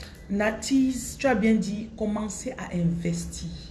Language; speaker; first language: French; non-native, local second language; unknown